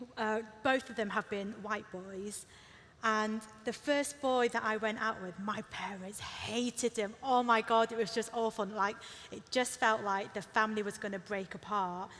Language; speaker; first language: English; early bilingual, other home language; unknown